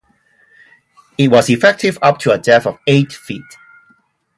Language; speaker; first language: English; non-native, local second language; Cantonese